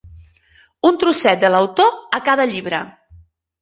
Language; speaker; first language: Catalan; non-native, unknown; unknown